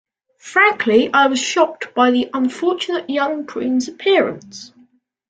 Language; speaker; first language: English; native; English